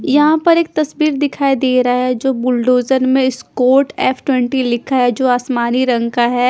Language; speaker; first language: Hindi; non-native, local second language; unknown